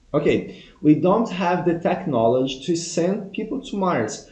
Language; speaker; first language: English; non-native, fluent; Portuguese